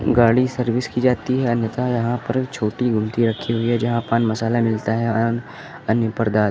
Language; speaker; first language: Hindi; native; Hindi